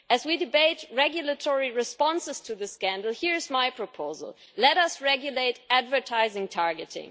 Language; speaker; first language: English; non-native, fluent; German